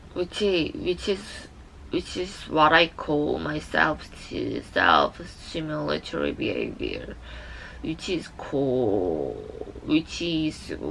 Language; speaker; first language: English; non-native, learner; Korean